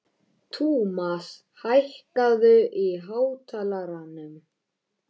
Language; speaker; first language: Icelandic; native; Icelandic